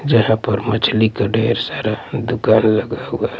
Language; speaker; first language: Hindi; non-native, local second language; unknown